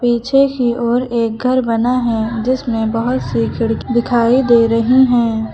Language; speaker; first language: Hindi; native; Hindi